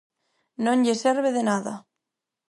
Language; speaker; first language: Galician; non-native, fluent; Spanish